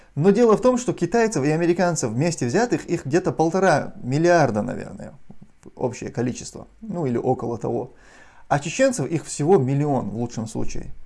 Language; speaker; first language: Russian; non-native, local second language; Chechen